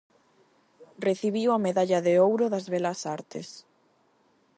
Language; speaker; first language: Galician; non-native, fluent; Spanish